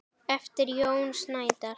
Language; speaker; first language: Icelandic; native; Icelandic